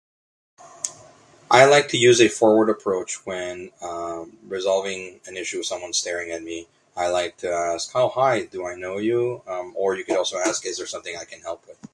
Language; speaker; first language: English; native; English